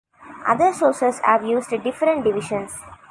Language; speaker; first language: English; non-native, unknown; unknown